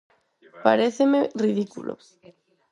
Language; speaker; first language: Galician; non-native, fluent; Spanish